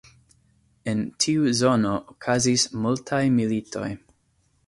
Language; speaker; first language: Esperanto; non-native, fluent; English